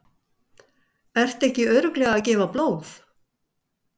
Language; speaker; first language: Icelandic; native; Icelandic